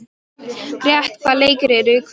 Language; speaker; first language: Icelandic; non-native, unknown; Polish